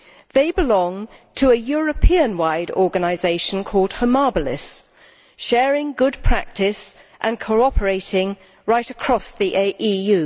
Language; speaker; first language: English; native; English